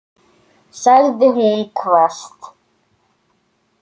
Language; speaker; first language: Icelandic; native; Icelandic